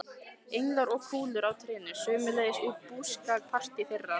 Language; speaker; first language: Icelandic; native; Icelandic